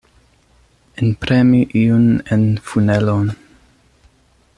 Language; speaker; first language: Esperanto; non-native, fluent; English